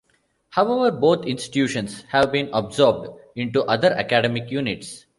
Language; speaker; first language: English; non-native, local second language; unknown